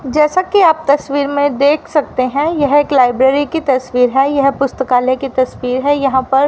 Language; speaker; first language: Hindi; native; Hindi